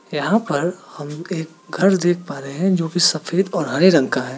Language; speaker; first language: Hindi; non-native, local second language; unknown